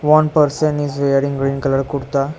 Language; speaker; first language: English; non-native, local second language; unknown